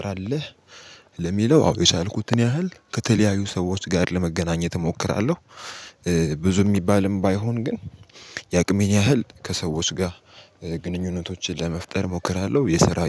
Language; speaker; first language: Amharic; native; Amharic